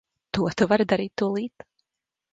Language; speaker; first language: Latvian; early bilingual, heritage; Latvian